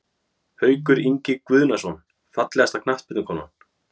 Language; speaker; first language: Icelandic; native; Icelandic